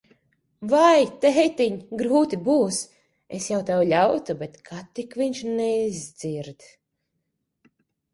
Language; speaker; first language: Latvian; early bilingual, heritage; Latvian